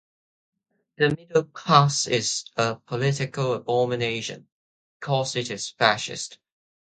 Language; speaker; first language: English; non-native, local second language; Cantonese